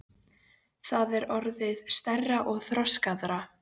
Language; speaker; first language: Icelandic; non-native, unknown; Polish